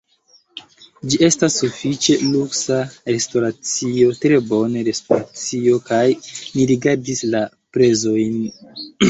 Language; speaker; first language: Esperanto; non-native, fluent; Chinese